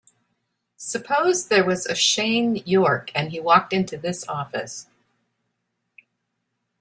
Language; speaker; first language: English; native; English